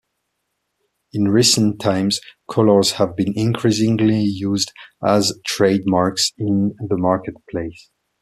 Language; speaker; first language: English; non-native, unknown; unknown